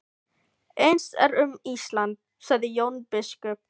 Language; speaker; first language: Icelandic; non-native, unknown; Filipino